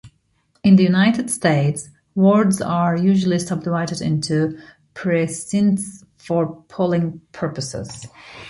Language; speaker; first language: English; native; English